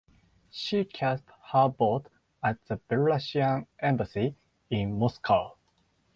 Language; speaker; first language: English; non-native, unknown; Japanese